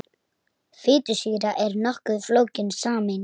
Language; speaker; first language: Icelandic; native; Icelandic